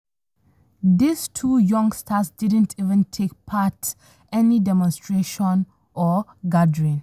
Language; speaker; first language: English; non-native, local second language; Hausa